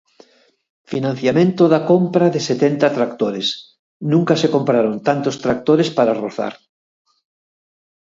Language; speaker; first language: Galician; native; Galician